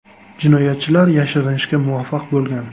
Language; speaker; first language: Uzbek; native; Uzbek